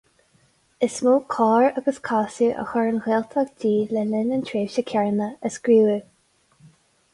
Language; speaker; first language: Irish; non-native, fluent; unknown